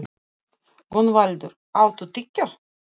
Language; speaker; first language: Icelandic; non-native, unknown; Russian